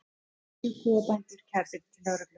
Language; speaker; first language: Icelandic; native; Icelandic